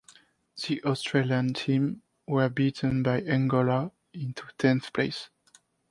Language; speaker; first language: English; non-native, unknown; French